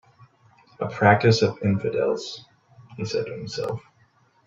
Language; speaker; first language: English; native; English